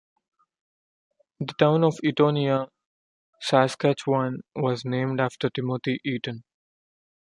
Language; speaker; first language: English; non-native, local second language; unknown